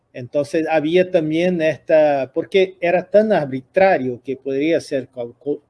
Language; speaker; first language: Spanish; non-native, related language; Portuguese